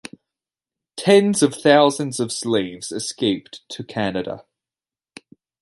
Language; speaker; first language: English; native; English